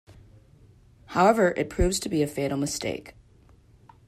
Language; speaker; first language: English; native; English